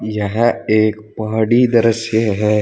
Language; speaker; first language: Hindi; native; Hindi